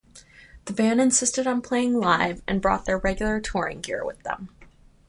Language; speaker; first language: English; native; English